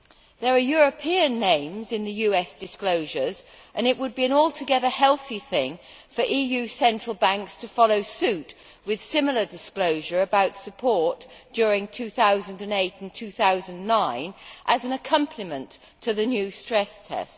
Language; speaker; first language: English; native; English